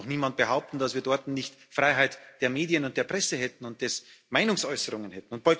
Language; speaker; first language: German; native; German